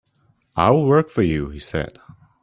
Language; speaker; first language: English; native; English